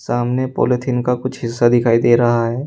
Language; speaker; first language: Hindi; native; Hindi